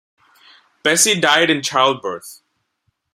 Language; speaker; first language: English; non-native, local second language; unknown